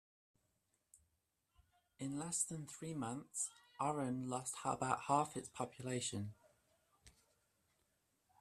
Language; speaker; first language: English; native; English